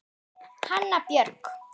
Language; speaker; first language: Icelandic; non-native, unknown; German